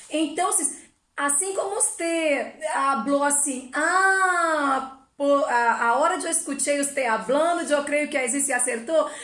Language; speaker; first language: Portuguese; non-native, learner; Spanish